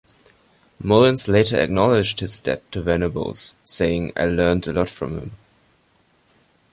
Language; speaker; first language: English; non-native, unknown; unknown